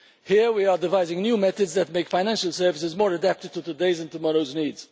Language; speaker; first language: English; non-native, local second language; Maltese